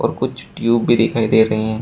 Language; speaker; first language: Hindi; native; Hindi